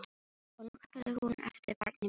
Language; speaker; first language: Icelandic; non-native, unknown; Filipino